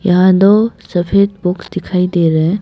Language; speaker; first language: Hindi; non-native, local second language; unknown